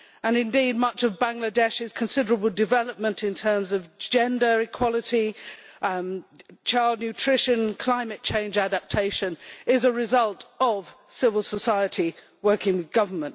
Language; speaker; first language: English; native; English